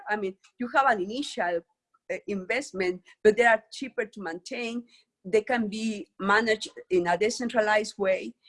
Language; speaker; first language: English; non-native, fluent; Spanish